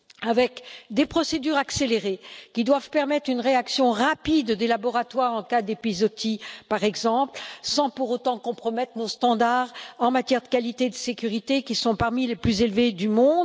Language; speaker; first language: French; native; French